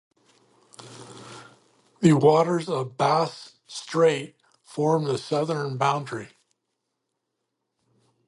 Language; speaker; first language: English; native; English